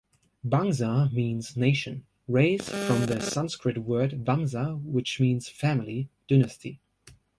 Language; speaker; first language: English; non-native, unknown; German